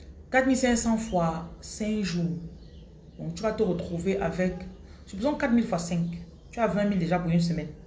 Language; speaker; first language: French; non-native, local second language; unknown